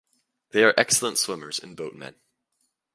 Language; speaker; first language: English; native; English